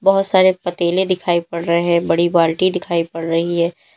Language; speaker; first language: Hindi; native; Hindi